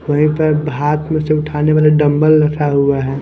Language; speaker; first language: Hindi; non-native, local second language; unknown